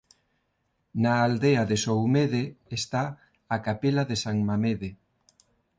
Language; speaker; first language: Galician; non-native, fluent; Spanish